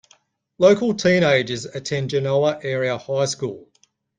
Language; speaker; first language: English; native; English